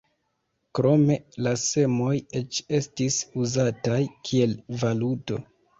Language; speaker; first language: Esperanto; non-native, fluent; Kinyarwanda